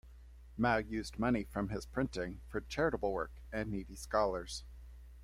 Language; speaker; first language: English; native; English